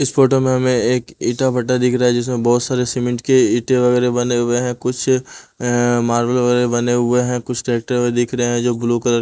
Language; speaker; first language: Hindi; non-native, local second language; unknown